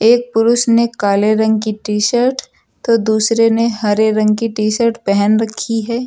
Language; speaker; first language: Hindi; native; Hindi